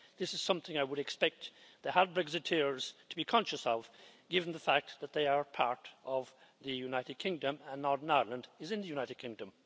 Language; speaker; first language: English; native; English